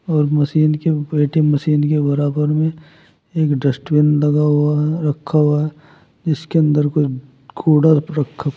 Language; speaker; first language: Hindi; native; Hindi